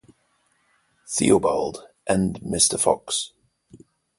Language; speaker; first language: English; native; English